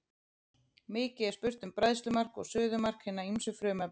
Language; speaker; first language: Icelandic; native; Icelandic